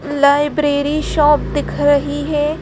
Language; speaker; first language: Hindi; native; Hindi